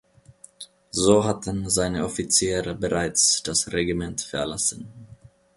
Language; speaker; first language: German; non-native, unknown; Finnish